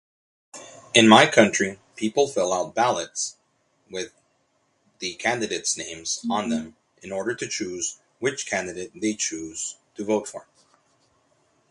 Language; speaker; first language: English; native; English